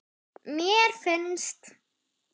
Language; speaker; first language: Icelandic; non-native, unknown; German